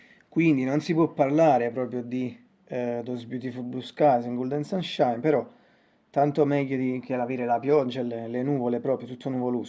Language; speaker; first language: Italian; native; Italian